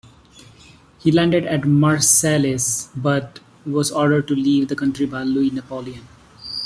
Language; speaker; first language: English; non-native, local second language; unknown